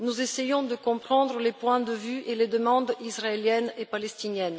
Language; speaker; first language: French; non-native, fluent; Bulgarian